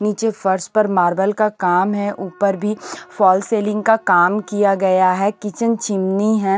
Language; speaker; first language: Hindi; non-native, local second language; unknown